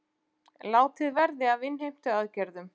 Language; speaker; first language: Icelandic; native; Icelandic